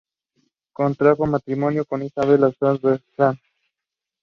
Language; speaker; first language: English; non-native, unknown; Spanish